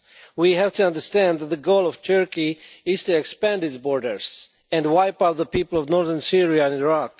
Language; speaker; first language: English; non-native, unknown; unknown